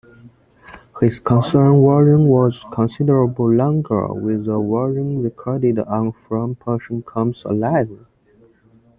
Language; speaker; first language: English; non-native, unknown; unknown